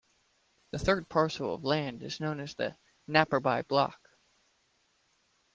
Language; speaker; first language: English; native; English